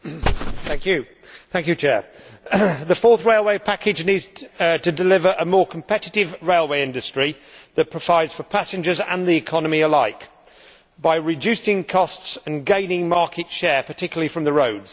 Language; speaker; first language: English; native; English